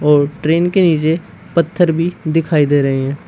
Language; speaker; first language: Hindi; native; Hindi